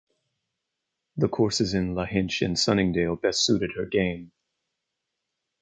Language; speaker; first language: English; native; English